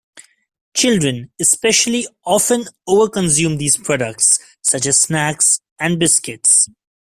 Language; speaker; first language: English; non-native, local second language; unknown